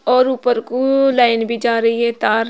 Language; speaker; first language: Hindi; native; Hindi